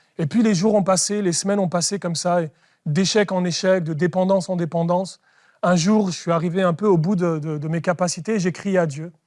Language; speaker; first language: French; early bilingual, other home language; Arabic